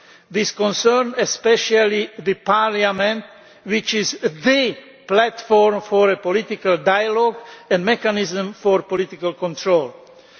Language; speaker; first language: English; non-native, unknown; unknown